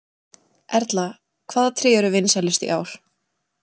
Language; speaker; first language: Icelandic; native; Icelandic